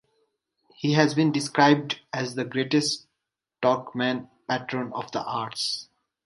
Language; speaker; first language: English; native; English